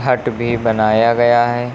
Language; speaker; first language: Hindi; native; Hindi